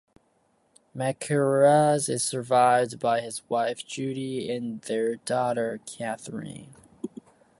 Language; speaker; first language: English; native; English